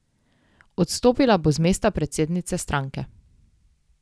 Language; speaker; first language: Slovenian; native; Slovenian